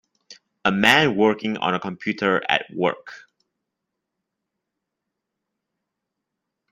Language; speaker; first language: English; non-native, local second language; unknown